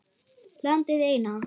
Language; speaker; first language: Icelandic; non-native, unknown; German